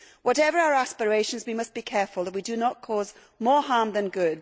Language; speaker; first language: English; native; English